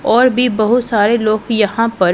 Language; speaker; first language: Hindi; non-native, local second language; Punjabi